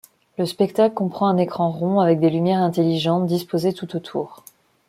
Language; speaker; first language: French; non-native, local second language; Malagasy